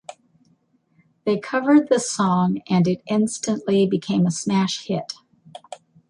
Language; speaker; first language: English; native; English